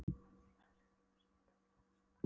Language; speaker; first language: Icelandic; non-native, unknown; Polish